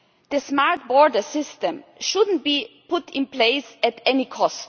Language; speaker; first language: English; non-native, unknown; German